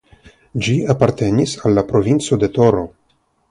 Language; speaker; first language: Esperanto; non-native, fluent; Russian